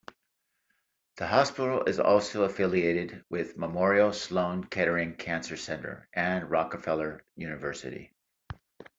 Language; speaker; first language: English; native; English